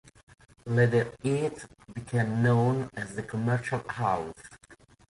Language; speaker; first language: English; non-native, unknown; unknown